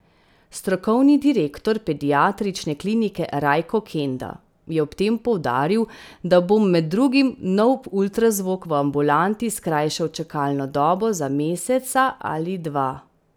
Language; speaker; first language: Slovenian; native; Slovenian